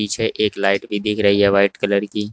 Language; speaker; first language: Hindi; native; Hindi